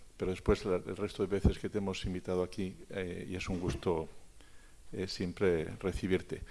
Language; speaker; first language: Spanish; native; Spanish